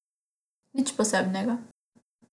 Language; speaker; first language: Slovenian; non-native, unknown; Macedonian